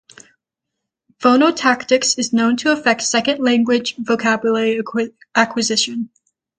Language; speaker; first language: English; native; English